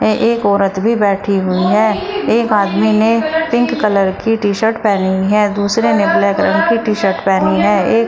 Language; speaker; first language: Hindi; native; Hindi